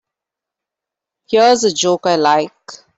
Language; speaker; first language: English; non-native, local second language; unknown